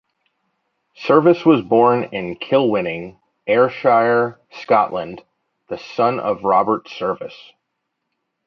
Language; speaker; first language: English; native; English